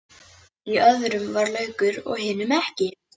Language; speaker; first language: Icelandic; native; Icelandic